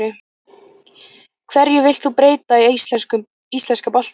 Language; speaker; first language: Icelandic; native; Icelandic